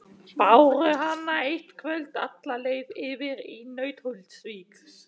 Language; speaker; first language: Icelandic; non-native, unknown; German